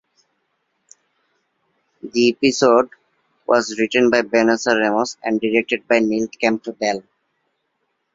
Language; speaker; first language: English; non-native, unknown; Bangla